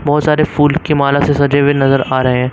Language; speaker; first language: Hindi; native; Hindi